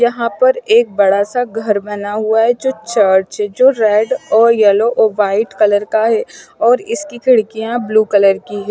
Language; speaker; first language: Hindi; non-native, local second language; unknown